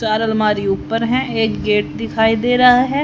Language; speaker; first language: Hindi; native; Hindi